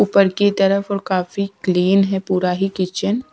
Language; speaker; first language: Hindi; non-native, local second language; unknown